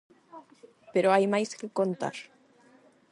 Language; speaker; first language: Galician; non-native, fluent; Spanish